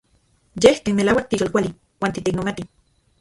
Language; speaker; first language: Central Puebla Nahuatl; non-native, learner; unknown